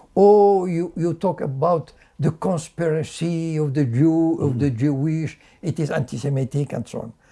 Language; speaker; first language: English; non-native, fluent; French